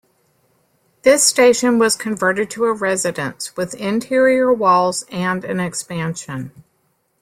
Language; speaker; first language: English; native; English